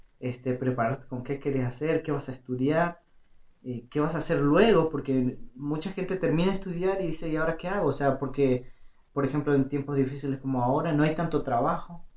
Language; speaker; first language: Spanish; native; Spanish